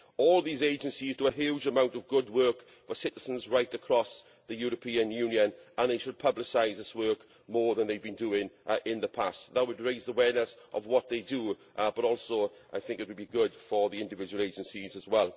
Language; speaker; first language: English; native; English